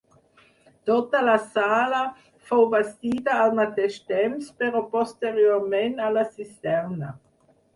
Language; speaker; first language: Catalan; non-native, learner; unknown